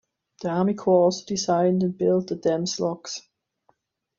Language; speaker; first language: English; non-native, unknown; German